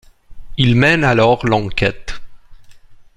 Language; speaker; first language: French; non-native, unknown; Romanian